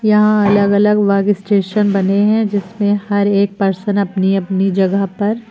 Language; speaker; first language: Hindi; native; Hindi